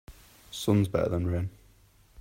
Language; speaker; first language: English; native; English